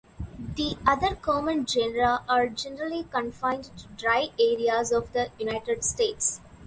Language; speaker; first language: English; non-native, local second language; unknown